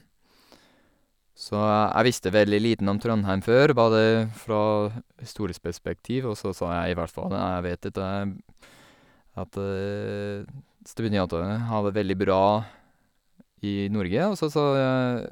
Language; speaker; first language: Norwegian; non-native, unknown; English